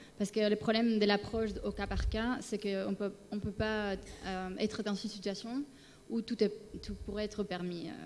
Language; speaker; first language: French; non-native, fluent; Spanish